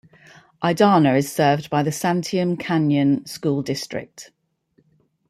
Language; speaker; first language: English; native; English